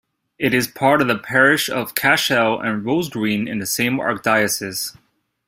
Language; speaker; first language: English; native; English